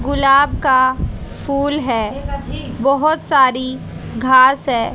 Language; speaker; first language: Hindi; native; Hindi